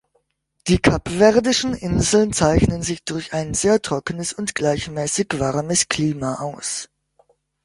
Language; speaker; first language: German; native; German